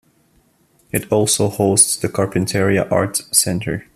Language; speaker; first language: English; non-native, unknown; Bulgarian